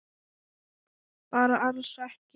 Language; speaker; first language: Icelandic; non-native, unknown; Thai